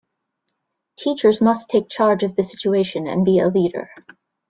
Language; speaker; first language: English; native; English